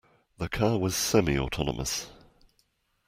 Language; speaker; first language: English; native; English